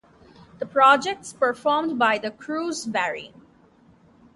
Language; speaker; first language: English; non-native, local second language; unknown